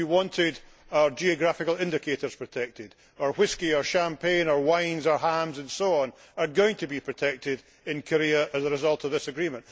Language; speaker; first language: English; native; English